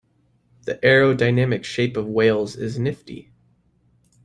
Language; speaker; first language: English; native; English